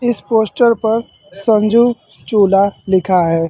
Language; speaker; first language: Hindi; native; Hindi